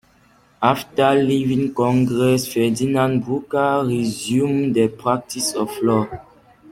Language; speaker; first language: English; non-native, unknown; French